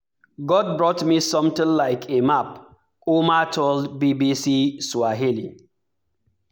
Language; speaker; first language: English; non-native, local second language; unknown